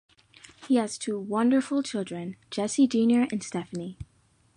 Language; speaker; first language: English; native; English